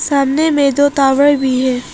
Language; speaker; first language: Hindi; non-native, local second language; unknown